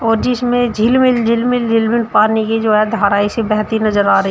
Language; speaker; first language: Hindi; native; Hindi